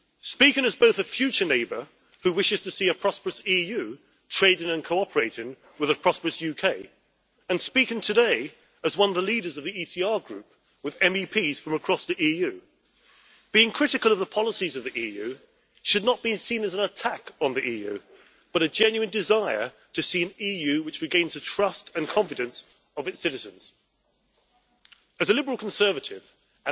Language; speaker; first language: English; native; English